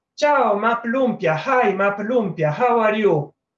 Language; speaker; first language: English; non-native, learner; Italian